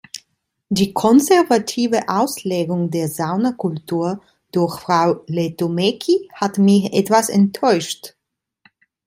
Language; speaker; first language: German; non-native, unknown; Italian